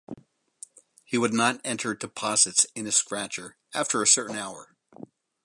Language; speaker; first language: English; native; English